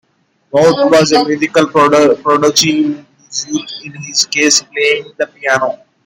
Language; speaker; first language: English; non-native, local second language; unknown